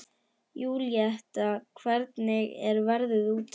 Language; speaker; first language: Icelandic; non-native, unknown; German